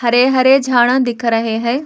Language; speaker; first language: Hindi; non-native, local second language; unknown